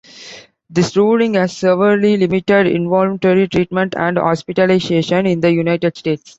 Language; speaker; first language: English; non-native, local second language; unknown